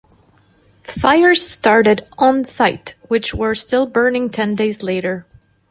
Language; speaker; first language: English; non-native, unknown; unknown